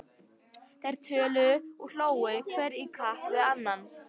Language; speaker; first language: Icelandic; native; Icelandic